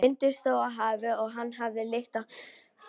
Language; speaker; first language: Icelandic; non-native, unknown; Polish